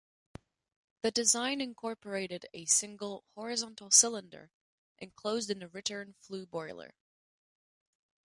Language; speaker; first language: English; non-native, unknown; French